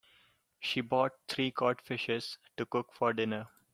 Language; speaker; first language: English; non-native, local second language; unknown